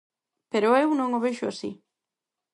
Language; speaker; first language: Galician; non-native, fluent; Spanish